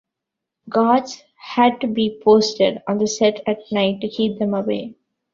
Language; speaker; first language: English; non-native, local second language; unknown